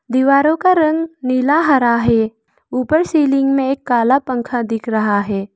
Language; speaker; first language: Hindi; early bilingual, other home language; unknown